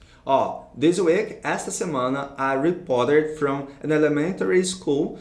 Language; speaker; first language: English; non-native, fluent; Portuguese